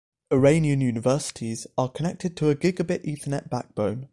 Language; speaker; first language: English; native; English